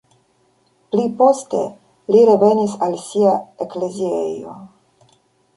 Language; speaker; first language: Esperanto; non-native, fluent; Russian